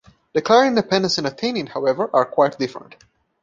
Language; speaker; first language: English; non-native, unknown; Portuguese